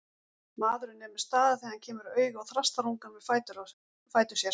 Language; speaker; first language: Icelandic; native; Icelandic